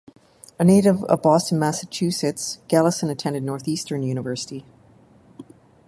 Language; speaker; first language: English; native; English